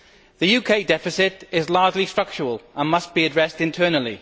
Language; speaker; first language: English; native; English